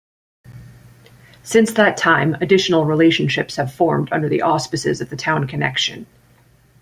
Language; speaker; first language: English; native; English